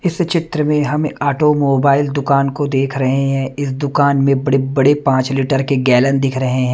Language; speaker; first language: Hindi; non-native, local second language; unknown